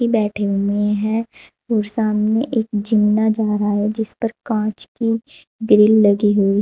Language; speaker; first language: Hindi; native; Hindi